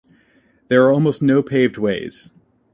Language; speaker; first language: English; native; English